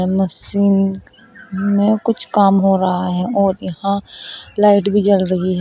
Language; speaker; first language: Hindi; native; Hindi